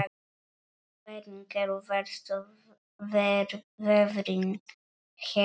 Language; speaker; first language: Icelandic; non-native, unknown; Polish